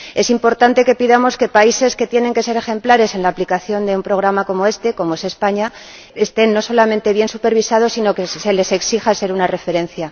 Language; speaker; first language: Spanish; native; Spanish